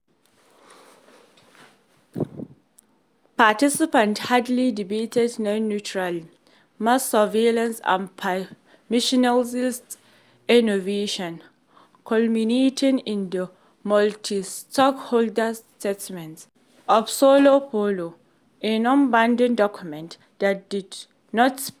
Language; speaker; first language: English; non-native, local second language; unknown